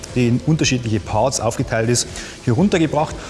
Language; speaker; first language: German; native; German